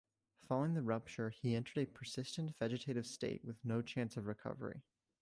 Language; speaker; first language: English; native; English